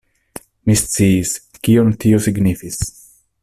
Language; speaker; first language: Esperanto; non-native, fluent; Italian